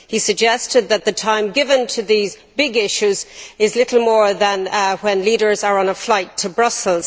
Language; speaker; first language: English; native; English